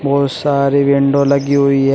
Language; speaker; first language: Hindi; native; Hindi